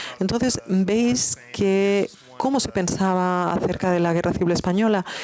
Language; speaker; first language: Spanish; non-native, fluent; Croatian